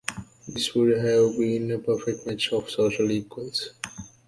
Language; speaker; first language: English; native; English